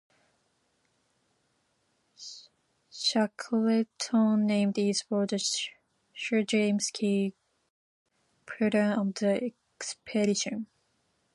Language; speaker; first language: English; non-native, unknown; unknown